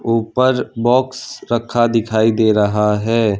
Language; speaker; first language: Hindi; non-native, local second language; Gujarati